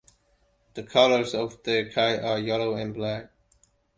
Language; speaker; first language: English; non-native, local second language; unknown